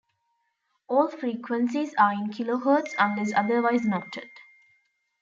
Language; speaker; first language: English; non-native, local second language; Tamil